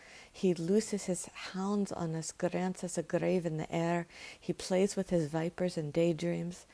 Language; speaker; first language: English; native; English